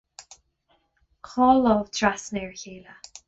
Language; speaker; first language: Irish; non-native, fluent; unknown